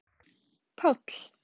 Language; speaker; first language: Icelandic; native; Icelandic